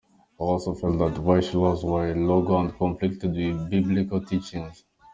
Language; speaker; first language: English; non-native, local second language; Kinyarwanda